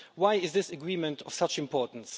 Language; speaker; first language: English; non-native, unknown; Luxembourgish